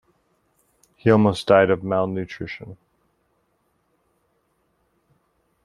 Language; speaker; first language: English; native; English